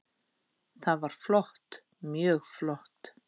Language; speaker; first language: Icelandic; native; Icelandic